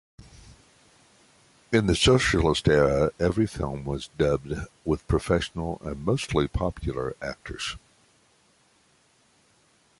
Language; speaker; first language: English; native; English